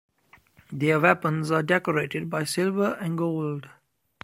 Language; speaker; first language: English; non-native, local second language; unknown